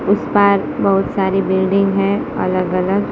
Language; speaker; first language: Hindi; non-native, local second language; Gujarati